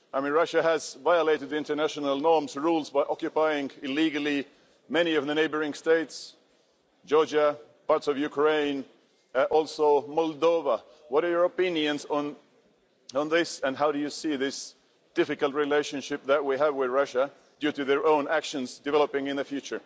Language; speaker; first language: English; non-native, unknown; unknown